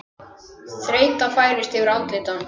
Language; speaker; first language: Icelandic; native; Icelandic